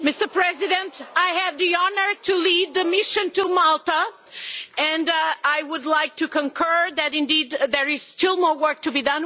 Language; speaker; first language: English; non-native, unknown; Portuguese